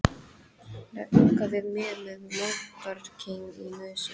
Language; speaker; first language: Icelandic; non-native, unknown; English